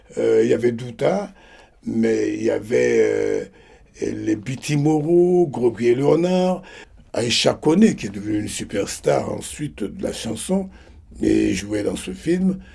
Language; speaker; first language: French; non-native, local second language; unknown